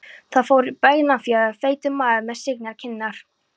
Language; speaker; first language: Icelandic; non-native, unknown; Polish